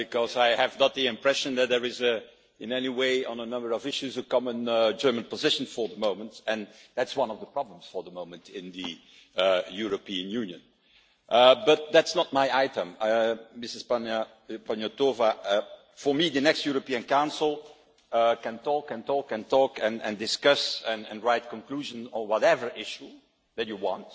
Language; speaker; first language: English; non-native, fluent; Dutch